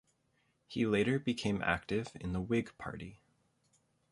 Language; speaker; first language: English; native; English